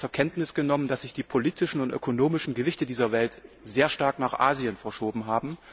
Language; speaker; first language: German; native; German